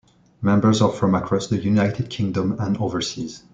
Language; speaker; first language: English; non-native, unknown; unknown